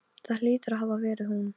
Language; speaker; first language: Icelandic; non-native, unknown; Polish